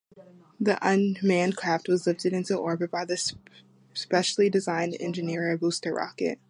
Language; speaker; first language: English; native; English